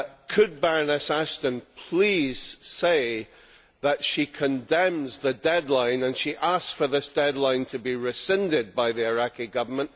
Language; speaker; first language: English; native; English